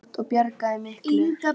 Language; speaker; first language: Icelandic; native; Icelandic